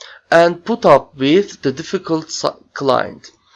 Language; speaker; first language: English; non-native, fluent; Turkish